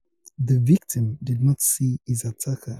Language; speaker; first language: English; non-native, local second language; Yoruba